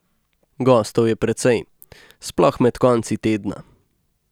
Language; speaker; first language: Slovenian; native; Slovenian